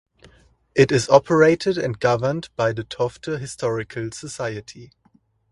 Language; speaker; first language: English; non-native, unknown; German